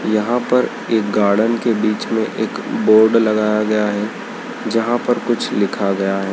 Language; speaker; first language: Hindi; native; Hindi